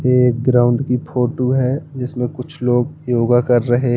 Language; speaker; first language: Hindi; native; Hindi